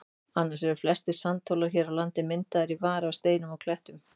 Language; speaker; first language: Icelandic; native; Icelandic